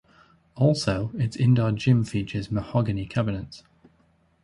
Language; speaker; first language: English; native; English